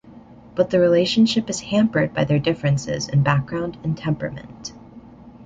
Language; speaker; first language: English; native; English